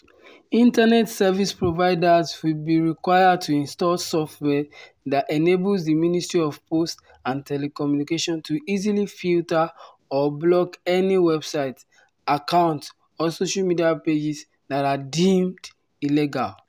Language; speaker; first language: English; non-native, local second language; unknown